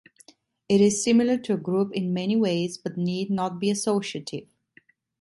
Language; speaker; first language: English; non-native, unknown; Italian